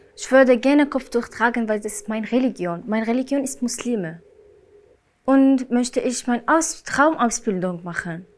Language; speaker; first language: German; non-native, learner; Arabic